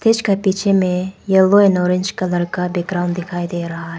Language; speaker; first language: Hindi; non-native, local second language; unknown